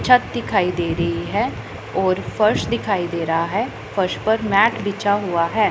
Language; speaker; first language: Hindi; non-native, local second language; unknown